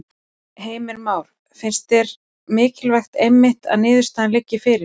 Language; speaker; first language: Icelandic; native; Icelandic